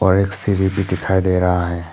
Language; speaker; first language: Hindi; non-native, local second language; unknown